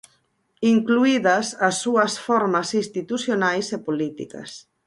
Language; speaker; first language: Galician; native; Galician